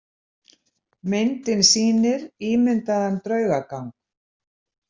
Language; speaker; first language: Icelandic; native; Icelandic